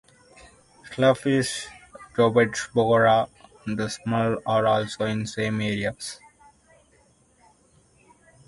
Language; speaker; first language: English; non-native, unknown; Tamil